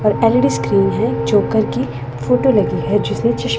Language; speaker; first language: Hindi; non-native, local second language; Punjabi